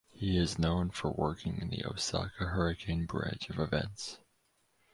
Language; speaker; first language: English; native; English